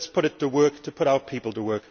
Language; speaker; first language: English; native; English